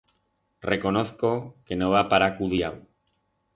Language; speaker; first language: Aragonese; non-native, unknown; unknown